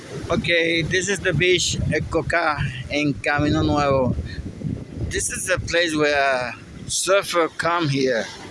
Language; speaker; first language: English; non-native, local second language; Spanish